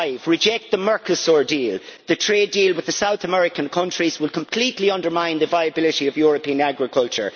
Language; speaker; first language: English; native; English